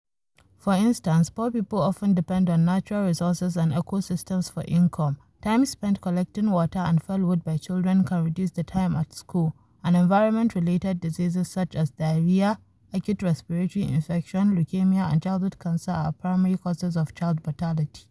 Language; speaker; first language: English; non-native, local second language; Hausa